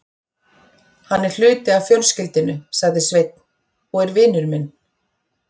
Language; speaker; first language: Icelandic; native; Icelandic